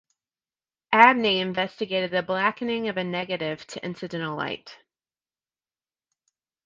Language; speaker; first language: English; native; English